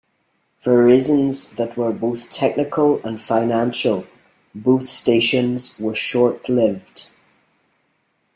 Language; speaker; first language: English; native; English